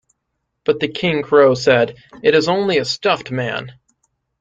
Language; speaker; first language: English; native; English